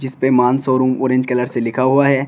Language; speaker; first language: Hindi; native; Hindi